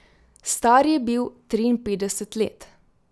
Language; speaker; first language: Slovenian; native; Slovenian